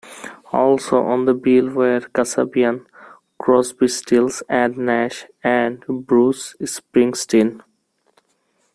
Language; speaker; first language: English; non-native, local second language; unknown